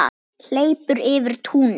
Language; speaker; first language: Icelandic; native; Icelandic